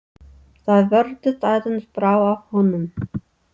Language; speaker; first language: Icelandic; non-native, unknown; English